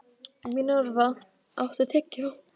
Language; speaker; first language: Icelandic; native; Icelandic